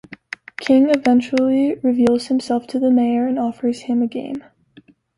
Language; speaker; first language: English; native; English